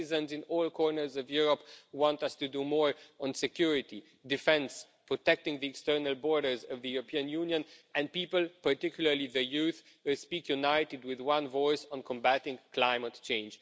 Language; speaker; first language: English; non-native, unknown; Romanian